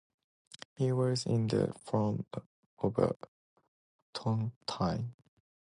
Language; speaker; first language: English; non-native, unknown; Japanese